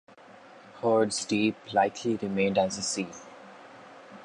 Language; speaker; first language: English; non-native, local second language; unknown